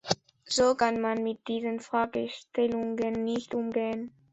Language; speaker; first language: German; non-native, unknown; Spanish